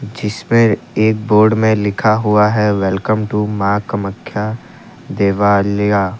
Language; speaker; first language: Hindi; non-native, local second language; Assamese